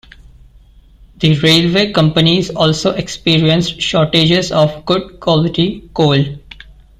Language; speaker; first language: English; non-native, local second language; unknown